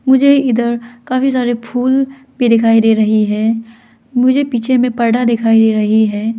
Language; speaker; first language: Hindi; non-native, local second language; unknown